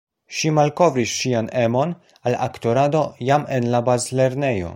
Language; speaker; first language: Esperanto; non-native, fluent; Polish